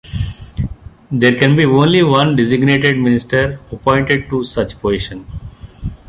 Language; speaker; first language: English; non-native, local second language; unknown